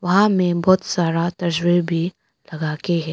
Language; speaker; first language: Hindi; non-native, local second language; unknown